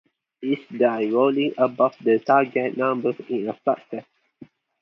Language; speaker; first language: English; non-native, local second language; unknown